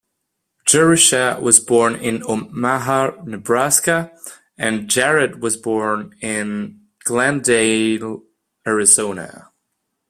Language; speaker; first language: English; non-native, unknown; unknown